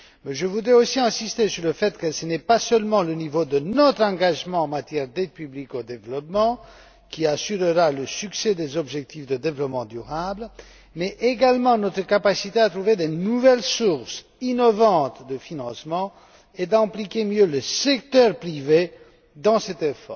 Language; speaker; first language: French; non-native, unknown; Romanian